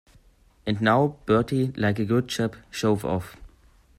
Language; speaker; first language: English; non-native, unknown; German